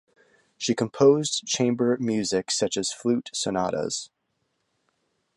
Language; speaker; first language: English; native; English